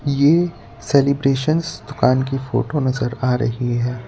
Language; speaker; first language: Hindi; non-native, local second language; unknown